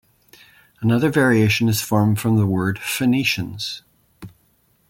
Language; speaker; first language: English; native; English